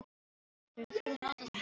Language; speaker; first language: Icelandic; non-native, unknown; Filipino